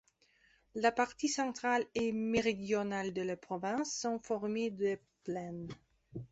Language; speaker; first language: French; non-native, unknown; Belarusian